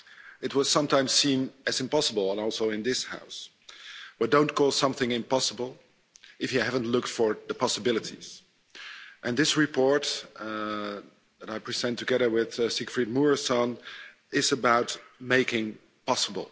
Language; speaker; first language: English; non-native, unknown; Dutch